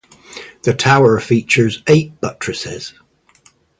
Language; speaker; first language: English; native; English